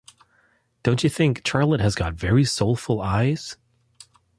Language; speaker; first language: English; non-native, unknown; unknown